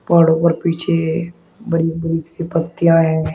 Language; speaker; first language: Hindi; native; Hindi